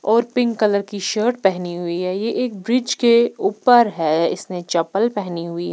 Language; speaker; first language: Hindi; non-native, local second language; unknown